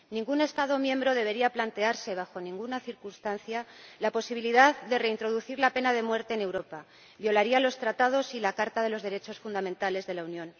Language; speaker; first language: Spanish; native; Spanish